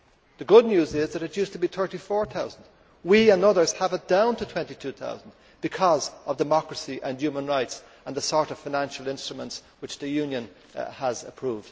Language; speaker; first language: English; native; English